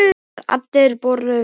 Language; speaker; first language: Icelandic; native; Icelandic